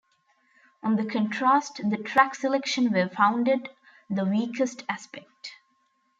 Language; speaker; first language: English; non-native, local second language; Tamil